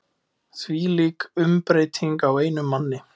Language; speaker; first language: Icelandic; native; Icelandic